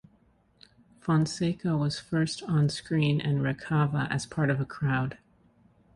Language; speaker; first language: English; native; English